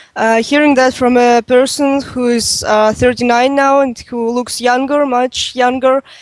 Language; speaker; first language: English; non-native, fluent; Russian